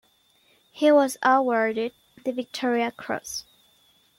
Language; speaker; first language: English; non-native, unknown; Spanish